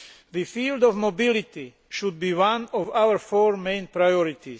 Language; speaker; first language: English; non-native, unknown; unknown